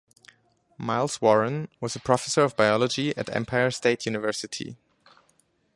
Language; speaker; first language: English; non-native, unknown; German